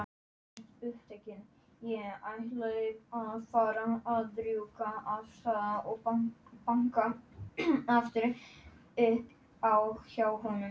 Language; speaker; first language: Icelandic; non-native, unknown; Polish